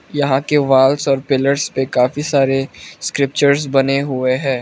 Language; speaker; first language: Hindi; non-native, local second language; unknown